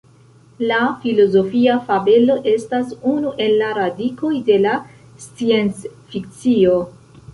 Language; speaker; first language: Esperanto; non-native, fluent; Central Kurdish